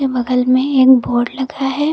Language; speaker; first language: Hindi; native; Hindi